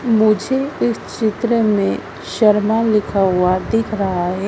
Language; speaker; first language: Hindi; native; Hindi